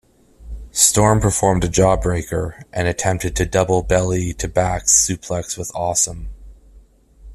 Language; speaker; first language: English; native; English